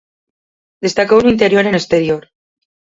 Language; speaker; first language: Galician; native; Galician